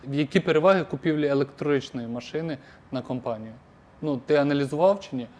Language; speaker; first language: Ukrainian; native; Ukrainian